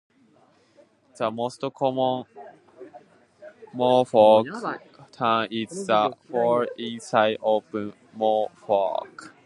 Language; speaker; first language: English; non-native, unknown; Japanese